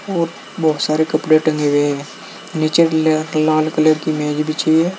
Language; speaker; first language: Hindi; native; Hindi